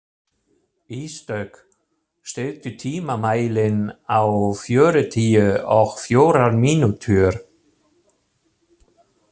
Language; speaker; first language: Icelandic; non-native, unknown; German